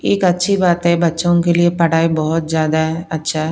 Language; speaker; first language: Hindi; non-native, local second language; Punjabi